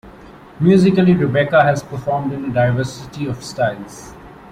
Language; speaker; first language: English; non-native, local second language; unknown